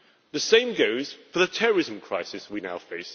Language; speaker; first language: English; native; English